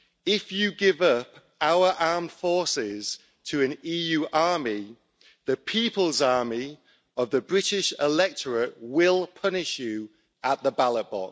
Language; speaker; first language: English; native; English